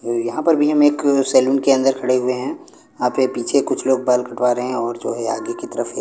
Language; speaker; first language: Hindi; non-native, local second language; Punjabi